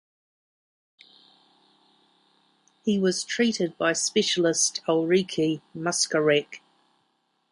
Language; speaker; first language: English; native; English